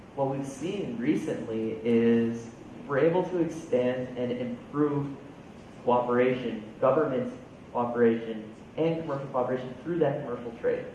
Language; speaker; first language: English; native; English